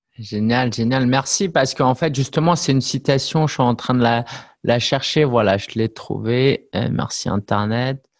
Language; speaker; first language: French; native; French